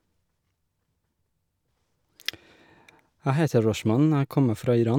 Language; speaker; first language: Norwegian; non-native, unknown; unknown